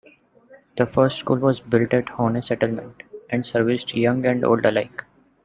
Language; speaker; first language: English; non-native, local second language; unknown